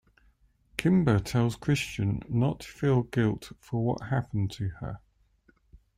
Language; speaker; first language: English; native; English